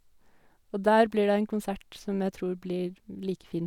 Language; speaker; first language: Norwegian; native; Norwegian